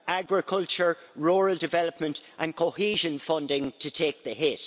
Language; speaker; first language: English; native; English